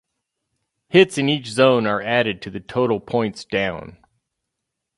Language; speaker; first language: English; native; English